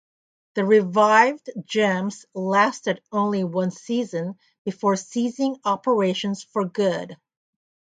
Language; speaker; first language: English; native; English